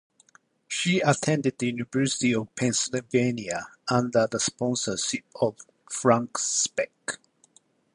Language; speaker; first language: English; non-native, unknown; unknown